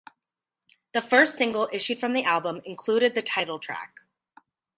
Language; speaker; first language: English; native; English